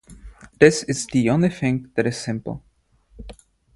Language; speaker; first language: English; native; English